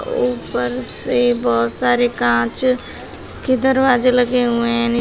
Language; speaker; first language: Hindi; native; Hindi